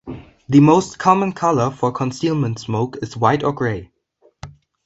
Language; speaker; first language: English; non-native, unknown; German